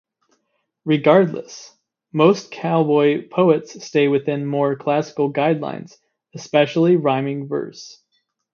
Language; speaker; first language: English; native; English